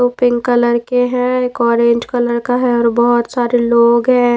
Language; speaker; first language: Hindi; non-native, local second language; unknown